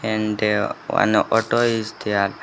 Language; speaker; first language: English; non-native, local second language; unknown